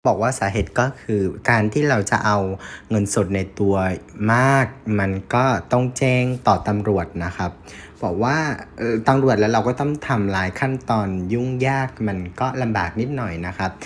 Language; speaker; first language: Thai; non-native, fluent; Vietnamese